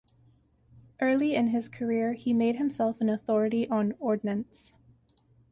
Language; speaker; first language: English; native; English